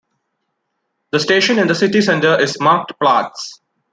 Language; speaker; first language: English; non-native, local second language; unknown